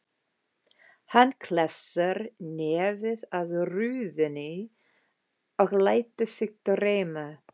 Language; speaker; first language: Icelandic; non-native, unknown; English